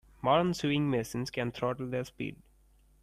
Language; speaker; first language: English; non-native, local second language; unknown